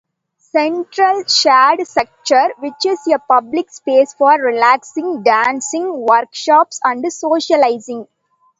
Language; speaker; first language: English; non-native, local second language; Tamil